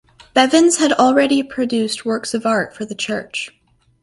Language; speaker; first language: English; native; English